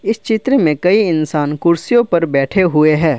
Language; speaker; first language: Hindi; non-native, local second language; Assamese